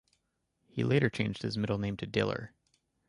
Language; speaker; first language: English; native; English